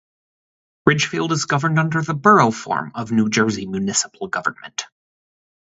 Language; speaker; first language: English; native; English